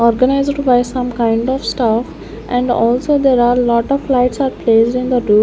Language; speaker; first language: English; non-native, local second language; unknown